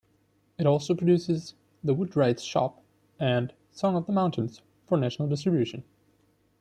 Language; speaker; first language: English; non-native, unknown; German